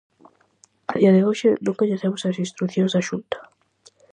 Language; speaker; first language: Galician; native; Galician